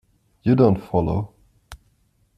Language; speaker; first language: English; non-native, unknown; German